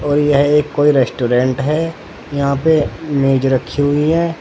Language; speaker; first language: Hindi; native; Hindi